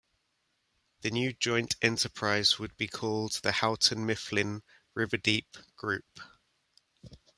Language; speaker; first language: English; native; English